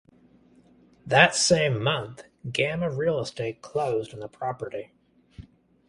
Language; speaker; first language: English; native; English